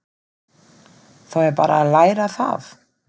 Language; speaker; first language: Icelandic; non-native, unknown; German